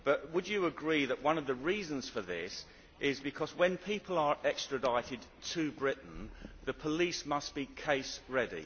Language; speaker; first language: English; native; English